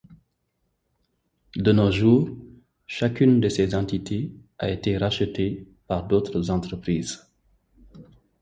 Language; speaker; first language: French; non-native, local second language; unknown